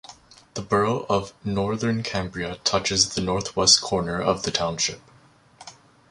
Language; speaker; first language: English; native; English